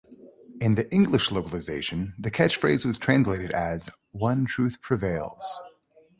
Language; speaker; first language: English; native; English